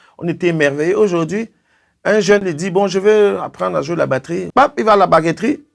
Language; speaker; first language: French; non-native, local second language; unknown